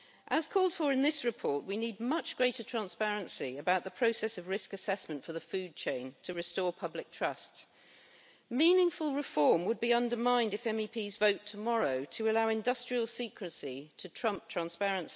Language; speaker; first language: English; native; English